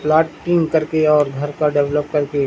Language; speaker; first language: Hindi; native; Hindi